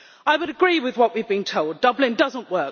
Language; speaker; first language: English; native; English